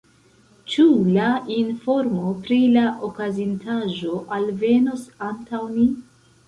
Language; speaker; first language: Esperanto; non-native, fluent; Central Kurdish